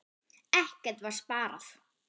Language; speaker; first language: Icelandic; non-native, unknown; German